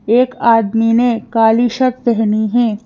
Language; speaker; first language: Hindi; native; Hindi